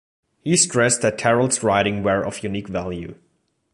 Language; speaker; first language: English; non-native, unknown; German